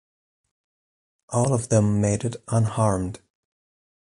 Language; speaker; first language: English; non-native, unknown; German